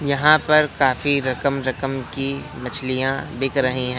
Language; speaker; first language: Hindi; native; Hindi